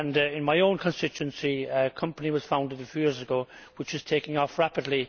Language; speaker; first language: English; native; English